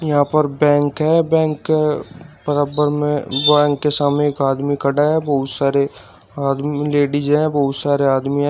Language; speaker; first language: Hindi; native; Hindi